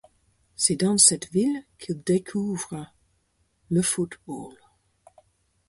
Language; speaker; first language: French; non-native, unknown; English